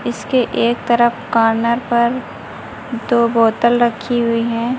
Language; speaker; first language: Hindi; native; Hindi